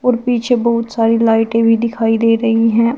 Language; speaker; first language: Hindi; native; Hindi